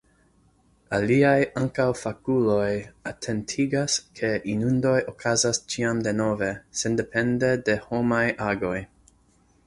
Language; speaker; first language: Esperanto; non-native, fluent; English